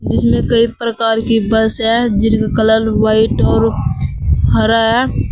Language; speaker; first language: Hindi; native; Hindi